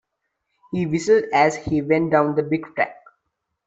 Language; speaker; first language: English; non-native, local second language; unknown